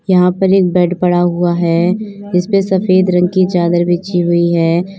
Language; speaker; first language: Hindi; native; Hindi